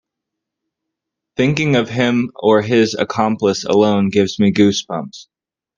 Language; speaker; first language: English; native; English